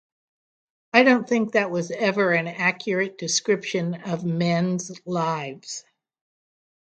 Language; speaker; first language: English; native; English